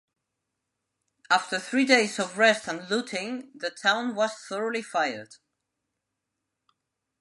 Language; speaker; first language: English; non-native, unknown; Spanish